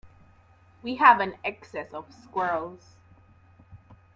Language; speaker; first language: English; native; English